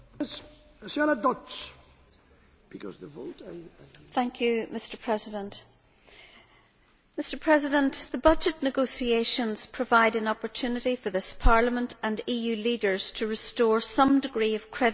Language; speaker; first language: English; native; English